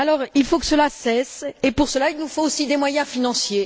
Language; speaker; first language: French; native; French